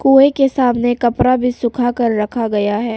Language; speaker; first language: Hindi; early bilingual, other home language; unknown